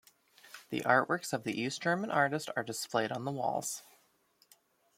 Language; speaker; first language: English; native; English